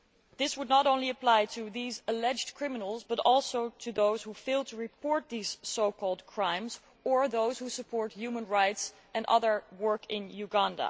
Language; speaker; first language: English; non-native, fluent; Dutch